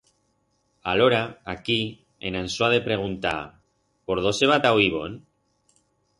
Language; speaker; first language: Aragonese; non-native, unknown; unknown